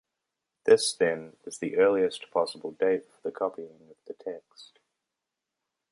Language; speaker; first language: English; native; English